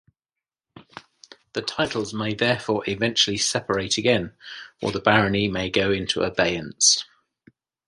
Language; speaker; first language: English; native; English